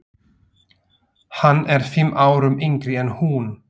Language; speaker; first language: Icelandic; non-native, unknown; Slovak